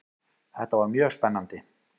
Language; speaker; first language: Icelandic; native; Icelandic